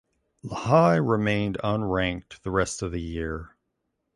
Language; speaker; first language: English; native; English